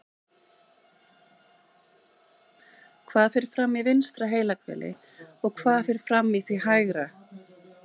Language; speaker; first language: Icelandic; native; Icelandic